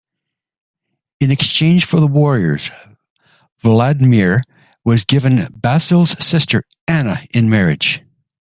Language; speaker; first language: English; native; English